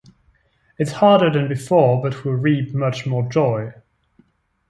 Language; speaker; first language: English; non-native, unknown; French